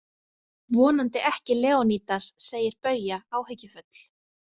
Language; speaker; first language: Icelandic; native; Icelandic